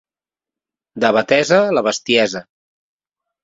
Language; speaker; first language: Catalan; native; Catalan